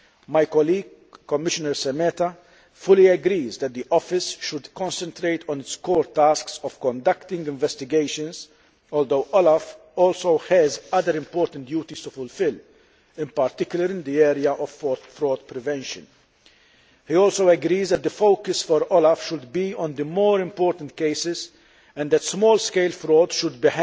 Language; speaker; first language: English; non-native, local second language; Maltese